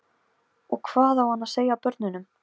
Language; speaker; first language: Icelandic; non-native, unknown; Polish